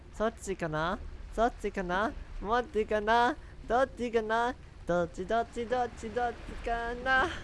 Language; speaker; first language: Japanese; non-native, learner; English